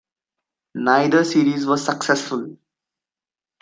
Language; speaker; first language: English; non-native, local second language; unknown